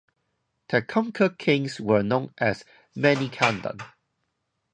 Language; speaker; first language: English; non-native, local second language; Cantonese